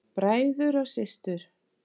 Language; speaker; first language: Icelandic; non-native, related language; Danish